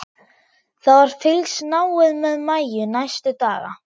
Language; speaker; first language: Icelandic; non-native, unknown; German